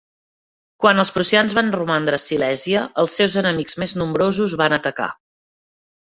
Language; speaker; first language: Catalan; native; Catalan